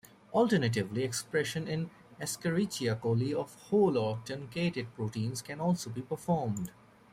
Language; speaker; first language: English; native; English